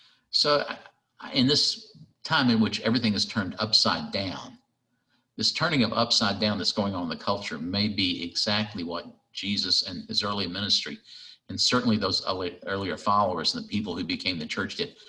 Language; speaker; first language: English; native; English